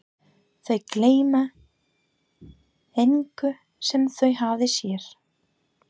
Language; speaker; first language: Icelandic; non-native, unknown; English